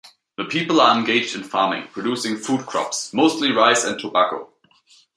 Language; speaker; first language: English; native; English